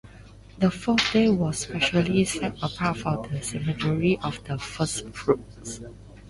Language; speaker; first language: English; non-native, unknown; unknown